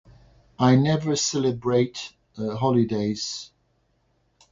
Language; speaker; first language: English; non-native, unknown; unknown